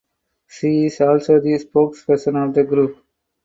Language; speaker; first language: English; non-native, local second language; Tamil